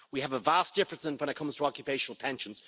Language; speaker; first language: English; native; English